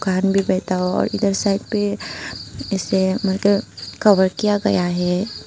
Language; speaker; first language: Hindi; non-native, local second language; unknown